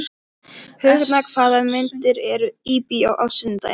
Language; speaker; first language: Icelandic; non-native, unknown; Polish